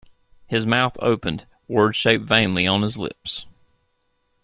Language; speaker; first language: English; native; English